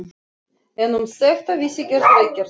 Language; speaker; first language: Icelandic; non-native, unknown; Russian